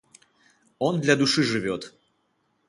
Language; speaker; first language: Russian; non-native, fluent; Georgian